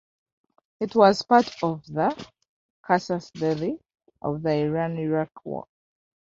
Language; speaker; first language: English; non-native, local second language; Ganda